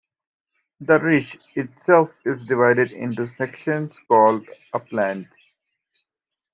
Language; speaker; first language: English; native; English